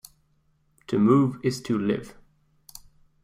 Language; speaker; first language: English; native; English